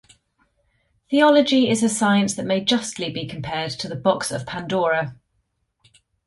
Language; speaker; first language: English; native; English